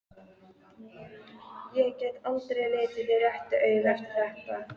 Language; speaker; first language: Icelandic; native; Icelandic